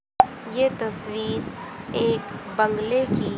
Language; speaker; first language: Hindi; native; Hindi